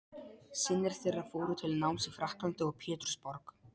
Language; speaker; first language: Icelandic; non-native, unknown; Polish